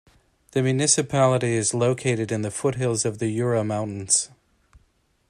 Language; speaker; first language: English; native; English